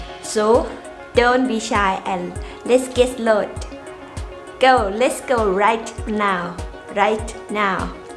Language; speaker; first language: English; non-native, learner; Thai